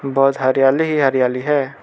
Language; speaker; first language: Hindi; non-native, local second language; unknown